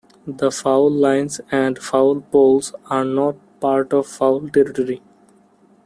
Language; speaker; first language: English; non-native, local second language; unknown